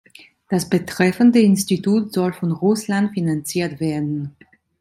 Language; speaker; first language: German; non-native, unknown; Italian